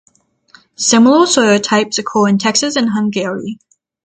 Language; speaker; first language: English; native; English